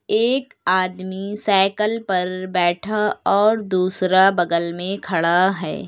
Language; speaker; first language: Hindi; native; Hindi